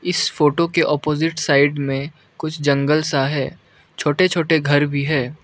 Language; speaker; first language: Hindi; non-native, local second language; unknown